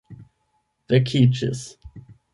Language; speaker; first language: Esperanto; non-native, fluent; German